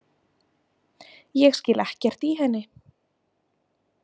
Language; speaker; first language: Icelandic; native; Icelandic